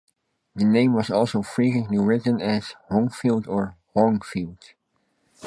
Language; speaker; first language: English; non-native, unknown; Dutch